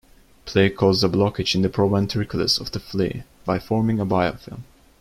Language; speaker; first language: English; non-native, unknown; Turkish